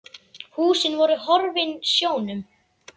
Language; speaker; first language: Icelandic; native; Icelandic